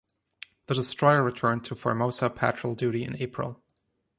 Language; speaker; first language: English; non-native, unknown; German